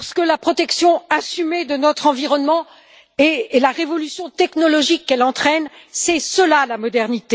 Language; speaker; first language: French; native; French